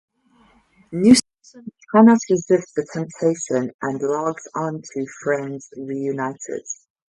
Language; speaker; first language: English; native; English